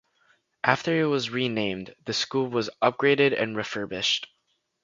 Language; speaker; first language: English; native; English